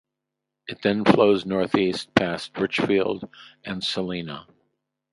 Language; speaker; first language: English; native; English